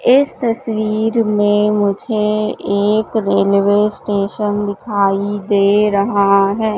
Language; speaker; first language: Hindi; native; Hindi